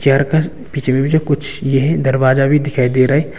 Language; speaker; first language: Hindi; non-native, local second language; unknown